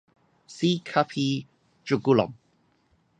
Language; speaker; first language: English; non-native, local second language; Cantonese